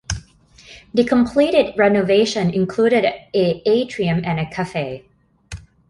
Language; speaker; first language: English; non-native, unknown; Thai